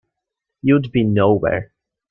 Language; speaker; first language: English; native; English